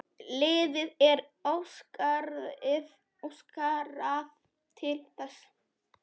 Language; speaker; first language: Icelandic; non-native, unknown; Polish